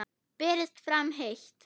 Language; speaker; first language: Icelandic; non-native, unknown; German